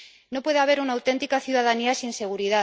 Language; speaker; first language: Spanish; native; Spanish